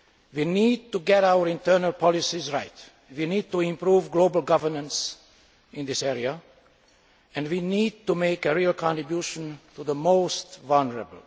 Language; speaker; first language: English; non-native, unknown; Hungarian